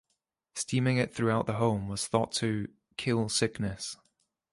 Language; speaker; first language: English; native; English